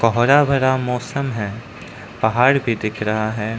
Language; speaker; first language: Hindi; non-native, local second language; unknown